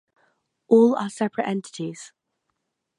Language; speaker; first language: English; native; English